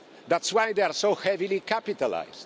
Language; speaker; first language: English; non-native, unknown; Polish